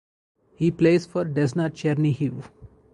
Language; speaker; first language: English; non-native, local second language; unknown